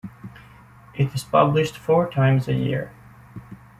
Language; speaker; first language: English; native; English